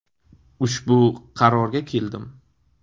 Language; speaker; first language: Uzbek; native; Uzbek